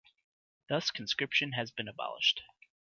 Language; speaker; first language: English; native; English